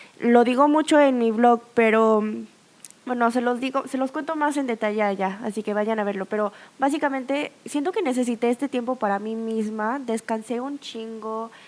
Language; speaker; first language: Spanish; early bilingual, other home language; Korean